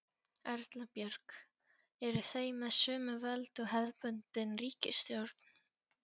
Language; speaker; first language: Icelandic; non-native, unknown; Polish